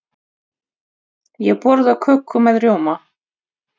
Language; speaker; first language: Icelandic; non-native, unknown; Russian